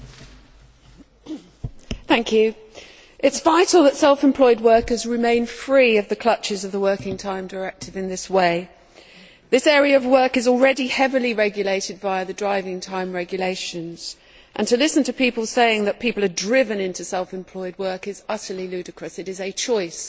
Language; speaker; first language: English; native; English